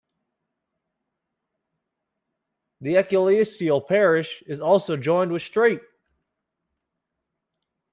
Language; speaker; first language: English; native; English